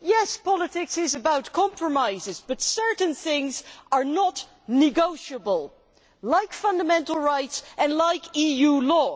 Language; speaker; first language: English; non-native, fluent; Dutch